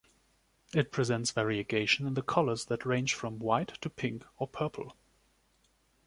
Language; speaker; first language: English; non-native, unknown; German